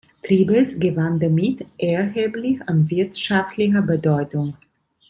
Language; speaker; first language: German; non-native, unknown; Italian